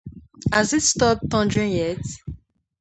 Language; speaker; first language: English; native; English